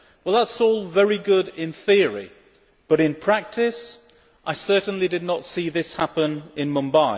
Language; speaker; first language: English; native; English